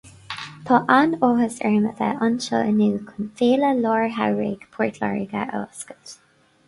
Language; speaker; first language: Irish; non-native, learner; English